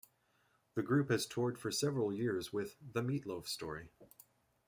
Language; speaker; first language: English; native; English